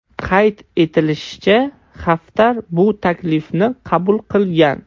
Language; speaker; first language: Uzbek; non-native, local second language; Russian